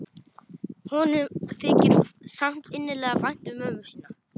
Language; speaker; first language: Icelandic; non-native, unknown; Polish